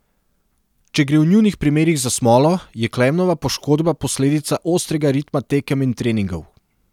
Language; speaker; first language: Slovenian; non-native, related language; Serbian